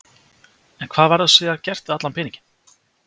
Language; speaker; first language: Icelandic; native; Icelandic